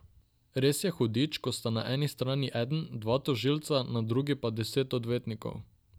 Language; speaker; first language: Slovenian; non-native, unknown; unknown